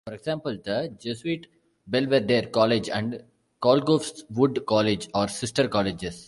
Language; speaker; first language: English; non-native, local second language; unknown